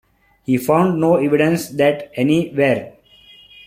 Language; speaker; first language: English; non-native, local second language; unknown